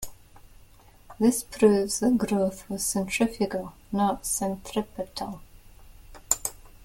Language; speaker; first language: English; native; English